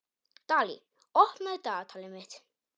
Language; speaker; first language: Icelandic; non-native, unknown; Polish